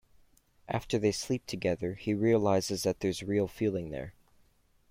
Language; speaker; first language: English; native; English